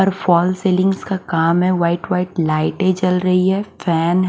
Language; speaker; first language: Hindi; native; Hindi